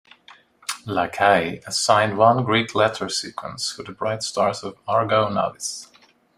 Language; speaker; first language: English; non-native, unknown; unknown